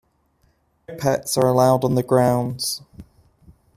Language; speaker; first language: English; native; English